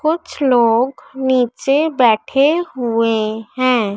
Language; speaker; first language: Hindi; native; Hindi